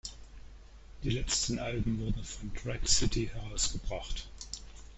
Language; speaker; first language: German; native; German